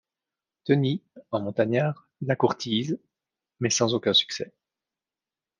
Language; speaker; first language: French; native; French